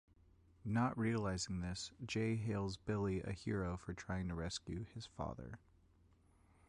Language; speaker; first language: English; native; English